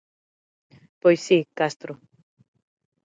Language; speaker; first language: Galician; non-native, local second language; Spanish